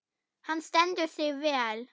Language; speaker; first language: Icelandic; non-native, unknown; German